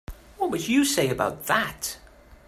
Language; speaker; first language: English; native; English